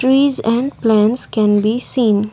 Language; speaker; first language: English; non-native, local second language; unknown